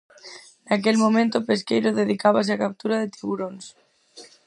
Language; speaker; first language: Galician; non-native, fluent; Spanish